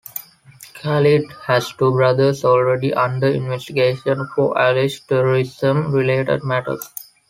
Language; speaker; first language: English; non-native, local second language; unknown